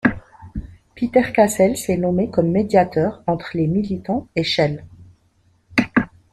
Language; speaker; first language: French; non-native, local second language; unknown